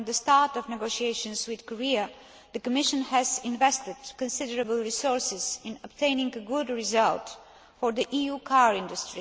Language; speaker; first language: English; native; English